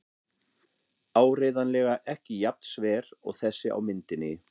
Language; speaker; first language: Icelandic; non-native, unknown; German